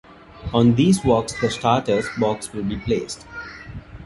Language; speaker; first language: English; non-native, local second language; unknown